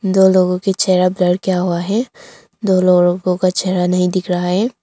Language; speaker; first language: Hindi; early bilingual, other home language; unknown